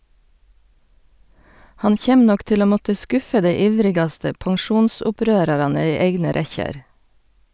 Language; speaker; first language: Norwegian; native; Norwegian